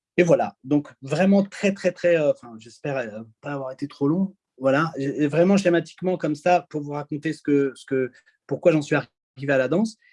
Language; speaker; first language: French; early bilingual, other home language; Arabic